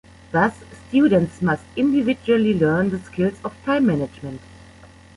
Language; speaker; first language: English; non-native, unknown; German